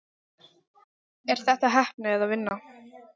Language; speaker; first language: Icelandic; non-native, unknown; English